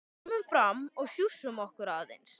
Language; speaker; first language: Icelandic; native; Icelandic